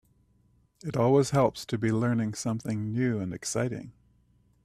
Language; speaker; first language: English; native; English